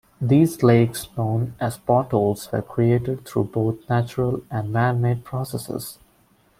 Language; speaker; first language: English; non-native, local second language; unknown